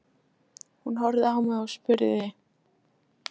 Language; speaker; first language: Icelandic; non-native, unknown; Polish